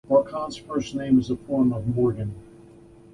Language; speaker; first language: English; native; English